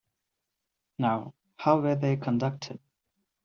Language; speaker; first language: English; non-native, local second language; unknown